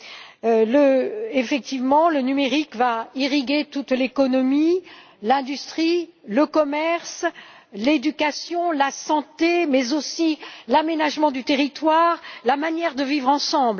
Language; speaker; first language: French; native; French